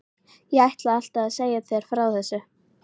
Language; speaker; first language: Icelandic; native; Icelandic